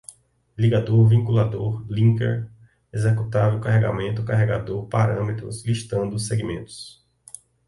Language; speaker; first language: Portuguese; native; Portuguese